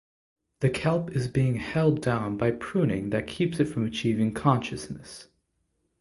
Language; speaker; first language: English; native; English